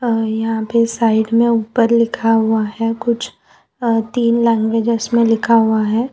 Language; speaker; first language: Hindi; non-native, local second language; Gujarati